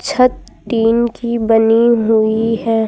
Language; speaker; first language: Hindi; native; Hindi